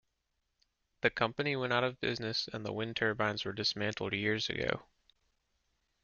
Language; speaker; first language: English; native; English